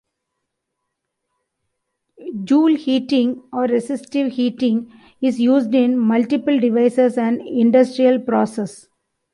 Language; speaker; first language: English; non-native, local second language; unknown